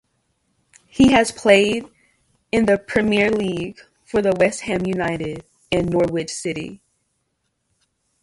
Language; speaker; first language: English; native; English